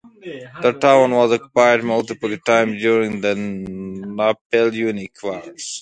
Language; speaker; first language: English; non-native, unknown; Pashto